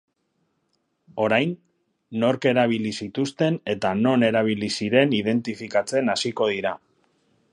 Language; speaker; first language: Basque; native; Basque